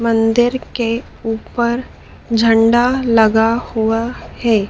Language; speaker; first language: Hindi; native; Hindi